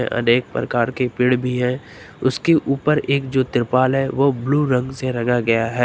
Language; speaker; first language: Hindi; native; Hindi